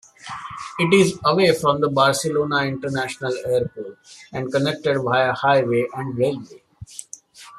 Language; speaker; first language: English; non-native, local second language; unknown